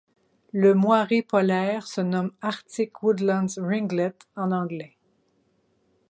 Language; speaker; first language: French; native; French